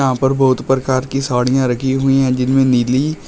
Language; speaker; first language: Hindi; native; Hindi